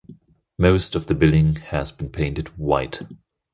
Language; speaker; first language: English; non-native, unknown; German